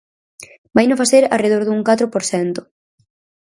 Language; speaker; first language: Galician; native; Galician